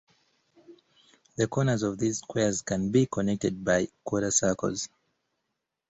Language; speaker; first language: English; native; English